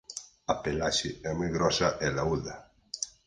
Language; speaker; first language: Galician; native; Galician